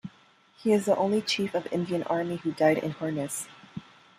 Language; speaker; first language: English; non-native, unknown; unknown